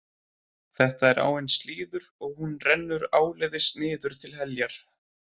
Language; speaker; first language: Icelandic; native; Icelandic